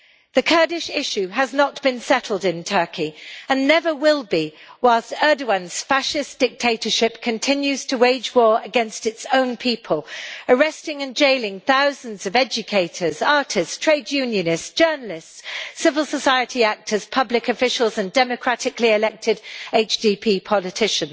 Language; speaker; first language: English; native; English